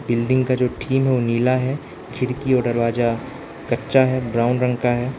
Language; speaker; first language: Hindi; non-native, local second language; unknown